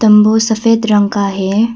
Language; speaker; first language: Hindi; early bilingual, other home language; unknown